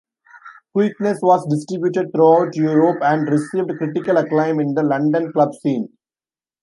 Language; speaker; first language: English; non-native, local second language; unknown